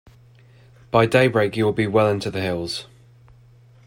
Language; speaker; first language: English; native; English